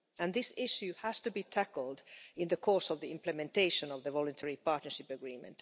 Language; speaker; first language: English; non-native, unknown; Finnish